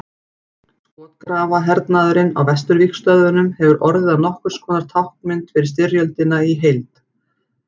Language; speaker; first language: Icelandic; native; Icelandic